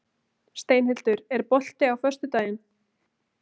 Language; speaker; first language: Icelandic; native; Icelandic